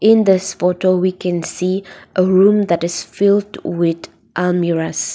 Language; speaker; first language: English; non-native, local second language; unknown